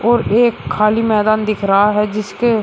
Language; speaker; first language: Hindi; native; Hindi